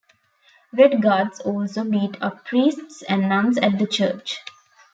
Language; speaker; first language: English; non-native, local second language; Tamil